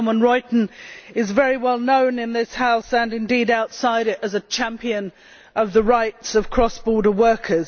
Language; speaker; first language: English; native; English